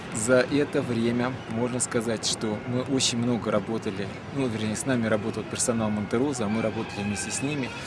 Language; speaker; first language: Russian; native; Russian